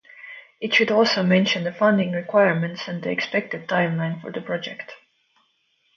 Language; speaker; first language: English; non-native, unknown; Estonian